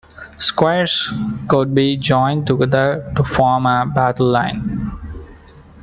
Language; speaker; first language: English; non-native, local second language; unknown